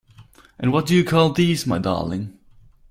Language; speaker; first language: English; non-native, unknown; German